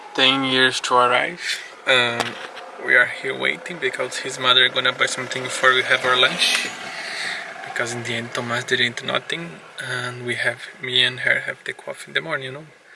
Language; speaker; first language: English; non-native, fluent; Portuguese